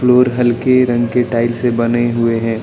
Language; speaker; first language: Hindi; non-native, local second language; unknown